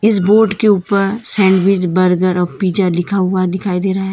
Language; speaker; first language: Hindi; non-native, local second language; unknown